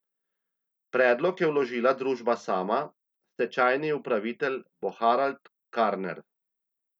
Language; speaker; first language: Slovenian; native; Slovenian